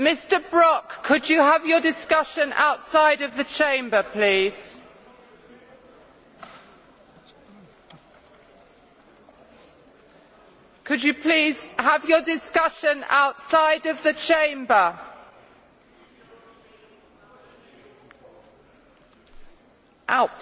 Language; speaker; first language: English; native; English